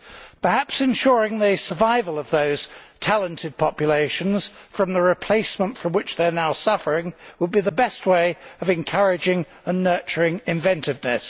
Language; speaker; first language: English; native; English